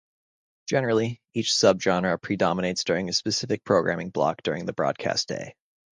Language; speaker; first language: English; native; English